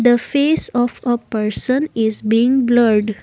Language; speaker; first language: English; non-native, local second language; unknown